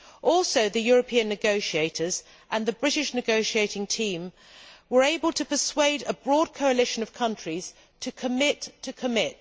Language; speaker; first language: English; native; English